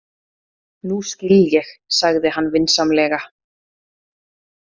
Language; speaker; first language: Icelandic; native; Icelandic